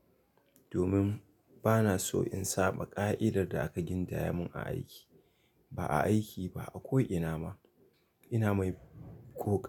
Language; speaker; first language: Hausa; native; Hausa